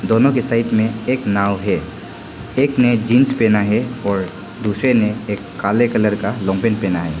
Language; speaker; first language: Hindi; non-native, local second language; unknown